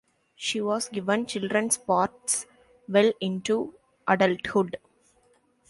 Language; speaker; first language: English; non-native, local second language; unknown